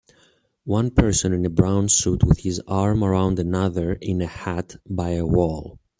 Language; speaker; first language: English; native; English